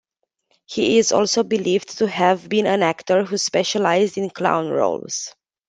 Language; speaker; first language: English; non-native, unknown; Romanian